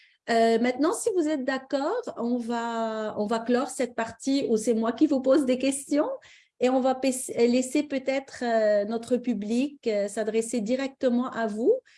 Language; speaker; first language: French; native; French